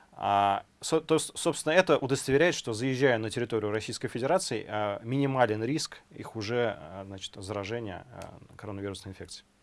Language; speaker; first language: Russian; native; Russian